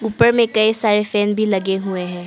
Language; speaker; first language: Hindi; early bilingual, other home language; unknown